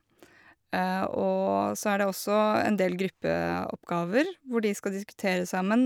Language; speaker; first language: Norwegian; native; Norwegian